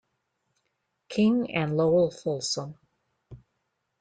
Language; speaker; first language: English; native; English